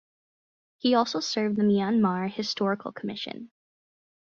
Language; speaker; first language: English; native; English